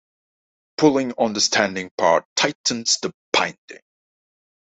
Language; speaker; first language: English; non-native, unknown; Dutch